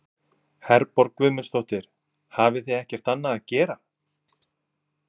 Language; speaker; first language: Icelandic; native; Icelandic